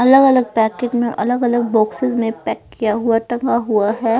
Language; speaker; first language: Hindi; non-native, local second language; Punjabi